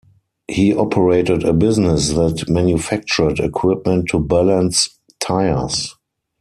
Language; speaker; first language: English; non-native, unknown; German